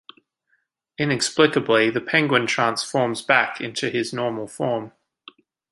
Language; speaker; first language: English; native; English